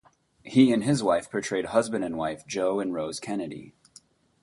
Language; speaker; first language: English; native; English